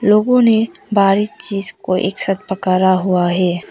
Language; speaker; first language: Hindi; non-native, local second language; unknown